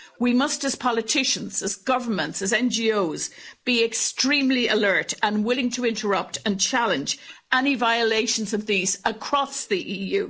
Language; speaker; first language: English; native; English